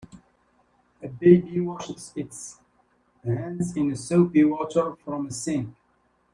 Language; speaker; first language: English; native; English